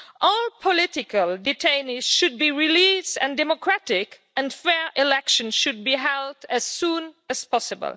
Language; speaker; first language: English; non-native, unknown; Luxembourgish